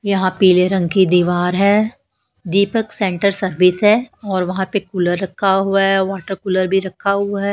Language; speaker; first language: Hindi; native; Hindi